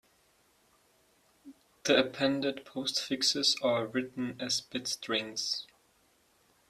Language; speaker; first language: English; non-native, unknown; German